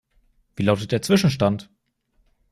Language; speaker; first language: German; native; German